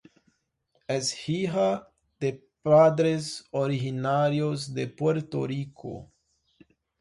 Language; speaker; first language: Spanish; non-native, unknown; Portuguese